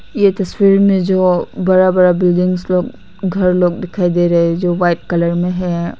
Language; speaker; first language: Hindi; non-native, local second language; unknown